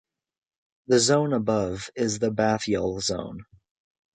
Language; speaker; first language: English; native; English